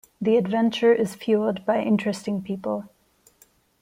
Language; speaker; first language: English; non-native, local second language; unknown